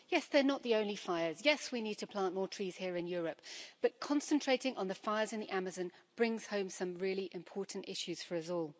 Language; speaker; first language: English; native; English